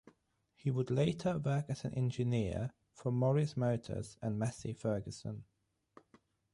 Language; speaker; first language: English; non-native, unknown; German